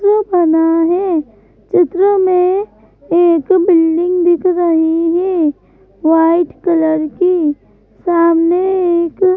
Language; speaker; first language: Hindi; native; Hindi